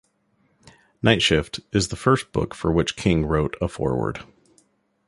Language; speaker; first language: English; native; English